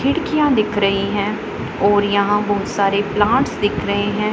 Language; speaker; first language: Hindi; non-native, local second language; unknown